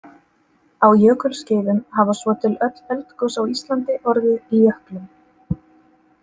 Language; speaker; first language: Icelandic; native; Icelandic